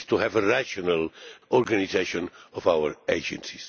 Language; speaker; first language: English; non-native, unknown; Catalan